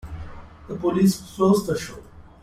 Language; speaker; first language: English; non-native, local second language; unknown